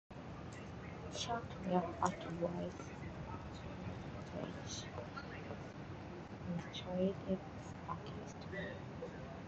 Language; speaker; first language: English; non-native, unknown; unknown